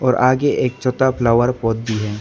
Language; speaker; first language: Hindi; non-native, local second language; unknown